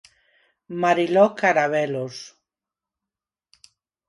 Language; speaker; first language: Galician; non-native, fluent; Spanish